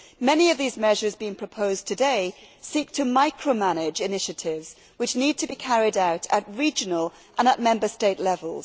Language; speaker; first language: English; native; English